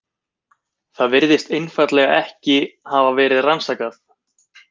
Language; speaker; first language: Icelandic; native; Icelandic